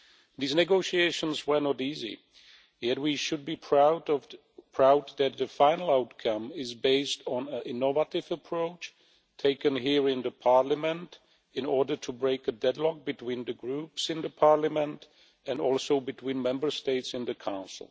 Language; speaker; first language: English; non-native, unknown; Czech